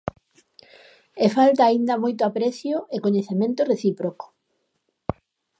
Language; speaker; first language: Galician; native; Galician